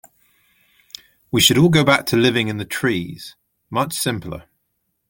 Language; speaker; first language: English; native; English